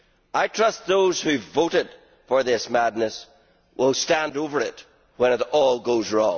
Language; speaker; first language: English; native; English